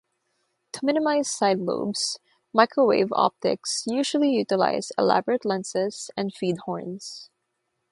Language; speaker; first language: English; non-native, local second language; Filipino